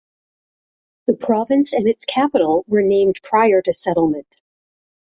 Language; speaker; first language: English; native; English